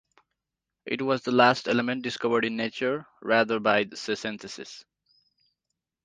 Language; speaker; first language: English; non-native, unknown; Nepali